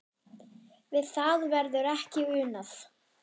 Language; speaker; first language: Icelandic; non-native, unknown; German